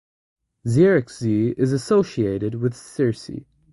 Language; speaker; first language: English; native; English